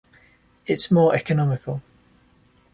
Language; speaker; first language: English; native; English